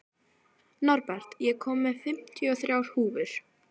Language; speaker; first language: Icelandic; native; Icelandic